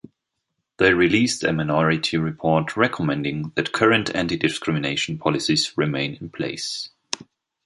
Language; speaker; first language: English; non-native, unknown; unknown